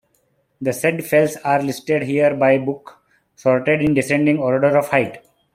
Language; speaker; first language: English; non-native, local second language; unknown